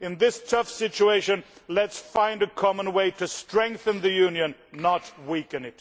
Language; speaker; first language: English; non-native, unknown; Swedish